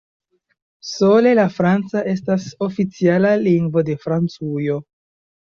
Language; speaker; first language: Esperanto; non-native, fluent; Chinese